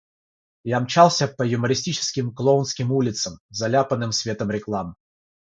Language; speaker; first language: Russian; non-native, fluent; Georgian